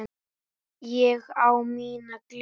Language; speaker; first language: Icelandic; native; Icelandic